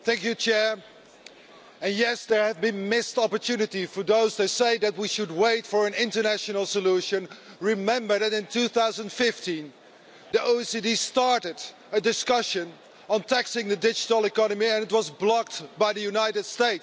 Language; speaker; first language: English; non-native, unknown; Dutch